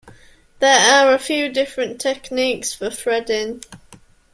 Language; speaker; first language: English; native; English